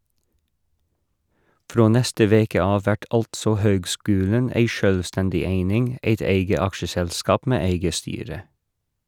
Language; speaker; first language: Norwegian; non-native, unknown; English